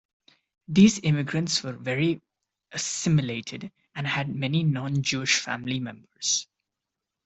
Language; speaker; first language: English; non-native, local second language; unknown